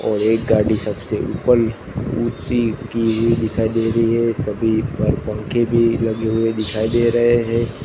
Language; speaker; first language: Hindi; non-native, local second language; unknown